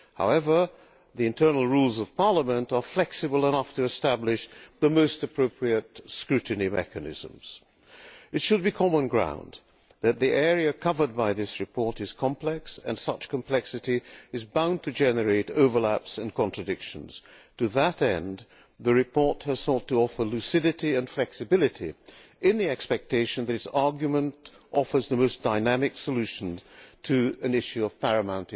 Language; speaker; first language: English; non-native, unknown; Hungarian